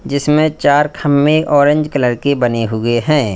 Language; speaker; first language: Hindi; native; Hindi